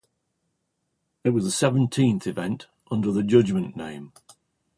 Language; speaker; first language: English; native; English